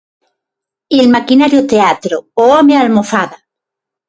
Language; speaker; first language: Galician; non-native, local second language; Spanish